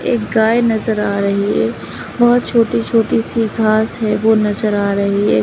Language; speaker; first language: Hindi; native; Hindi